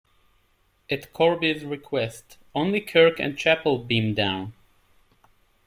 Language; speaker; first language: English; native; English